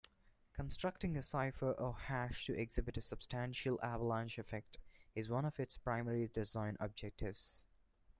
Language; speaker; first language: English; non-native, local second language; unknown